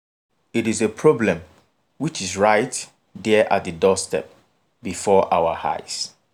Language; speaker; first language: English; non-native, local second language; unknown